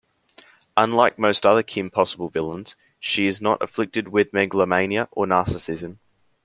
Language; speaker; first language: English; native; English